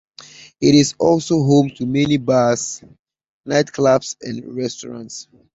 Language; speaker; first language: English; native; English